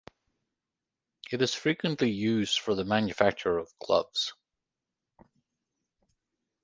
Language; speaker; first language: English; native; English